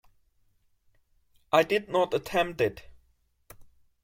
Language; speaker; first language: English; non-native, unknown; German